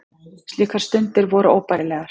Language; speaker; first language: Icelandic; native; Icelandic